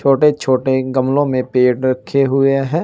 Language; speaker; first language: Hindi; native; Hindi